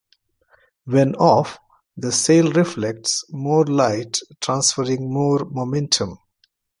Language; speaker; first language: English; non-native, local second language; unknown